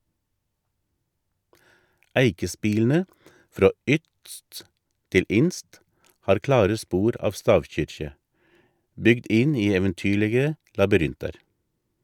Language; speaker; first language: Norwegian; native; Norwegian